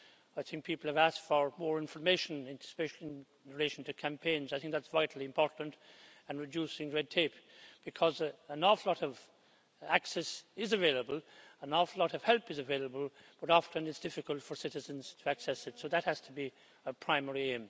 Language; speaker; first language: English; native; English